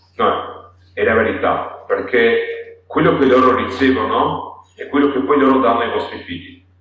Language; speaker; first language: Italian; non-native, fluent; Polish